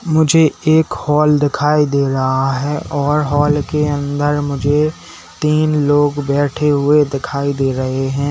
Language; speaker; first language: Hindi; native; Hindi